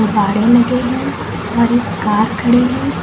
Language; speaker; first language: Hindi; native; Hindi